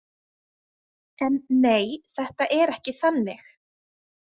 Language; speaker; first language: Icelandic; native; Icelandic